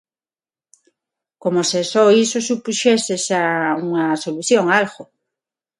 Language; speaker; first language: Galician; non-native, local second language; Spanish